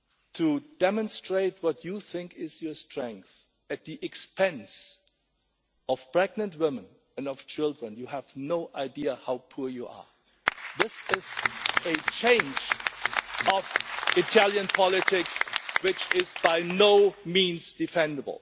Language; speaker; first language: English; non-native, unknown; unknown